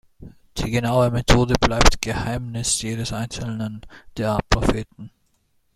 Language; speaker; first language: German; native; German